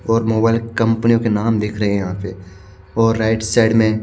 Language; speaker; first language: Hindi; native; Hindi